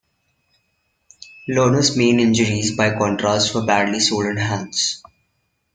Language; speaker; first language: English; non-native, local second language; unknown